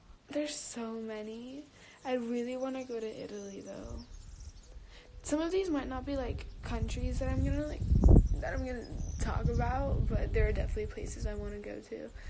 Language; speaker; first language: English; native; English